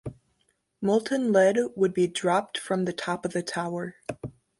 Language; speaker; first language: English; native; English